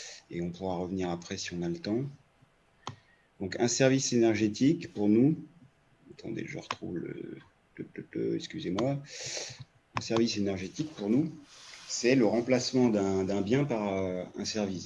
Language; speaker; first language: French; native; French